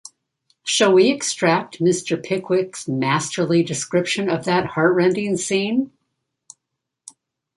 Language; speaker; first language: English; native; English